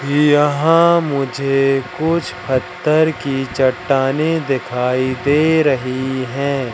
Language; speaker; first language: Hindi; native; Hindi